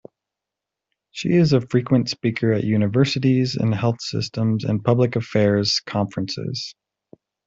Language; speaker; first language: English; native; English